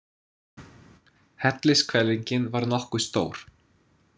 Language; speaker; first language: Icelandic; non-native, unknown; English